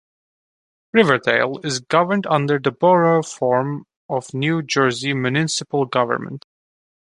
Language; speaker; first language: English; non-native, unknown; Turkish